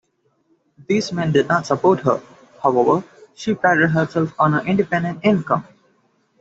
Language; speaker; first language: English; non-native, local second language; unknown